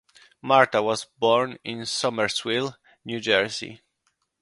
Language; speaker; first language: English; non-native, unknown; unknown